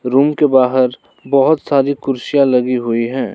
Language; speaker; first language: Hindi; non-native, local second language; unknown